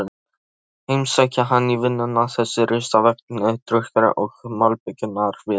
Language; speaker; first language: Icelandic; non-native, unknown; Polish